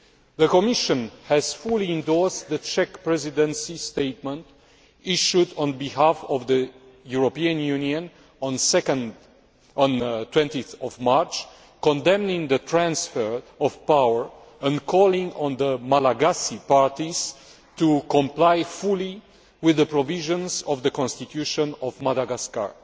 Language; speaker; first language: English; non-native, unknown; Romanian